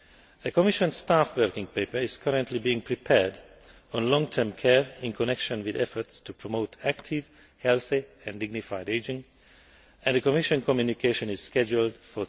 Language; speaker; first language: English; non-native, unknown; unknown